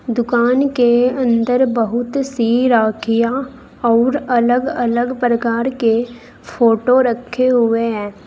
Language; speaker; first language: Hindi; native; Hindi